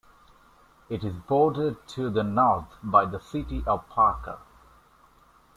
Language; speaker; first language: English; native; English